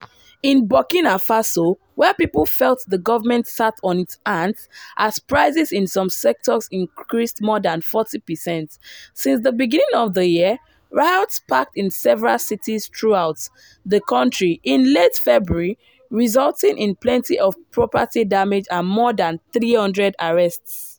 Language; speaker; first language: English; non-native, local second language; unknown